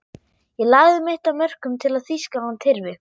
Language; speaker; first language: Icelandic; non-native, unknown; German